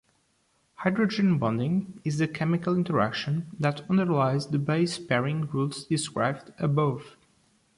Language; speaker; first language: English; non-native, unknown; Portuguese